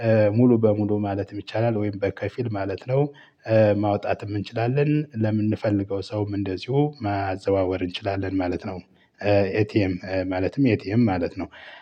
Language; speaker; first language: Amharic; native; Amharic